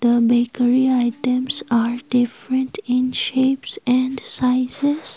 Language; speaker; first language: English; non-native, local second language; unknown